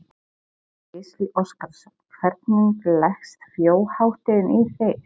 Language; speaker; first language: Icelandic; non-native, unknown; Polish